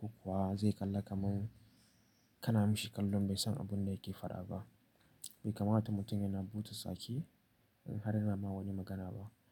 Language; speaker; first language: Hausa; native; Hausa